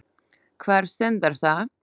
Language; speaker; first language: Icelandic; non-native, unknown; Slovak